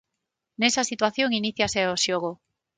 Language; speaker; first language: Galician; non-native, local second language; Spanish